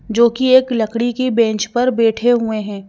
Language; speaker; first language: Hindi; native; Hindi